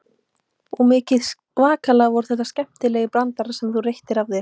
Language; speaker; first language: Icelandic; native; Icelandic